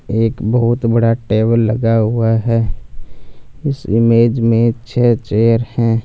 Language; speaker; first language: Hindi; non-native, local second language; Punjabi